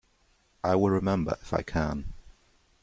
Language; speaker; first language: English; non-native, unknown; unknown